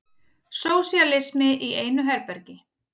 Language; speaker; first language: Icelandic; native; Icelandic